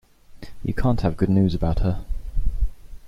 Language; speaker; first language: English; native; English